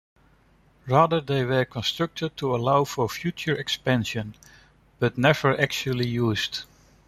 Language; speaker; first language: English; non-native, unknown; Dutch